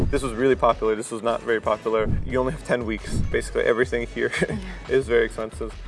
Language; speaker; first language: English; early bilingual, other home language; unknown